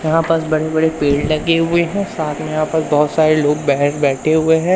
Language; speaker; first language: Hindi; native; Hindi